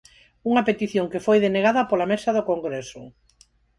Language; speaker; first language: Galician; non-native, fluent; Spanish